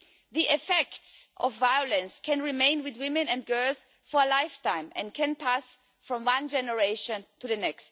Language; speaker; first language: English; non-native, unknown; German